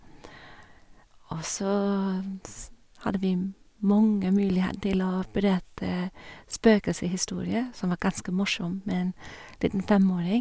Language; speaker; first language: Norwegian; non-native, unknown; English